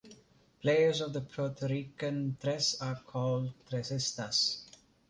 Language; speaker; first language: English; non-native, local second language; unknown